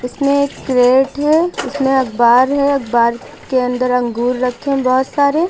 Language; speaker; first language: Hindi; native; Hindi